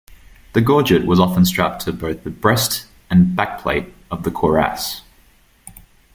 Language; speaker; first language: English; native; English